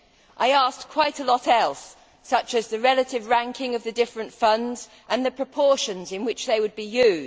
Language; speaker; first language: English; native; English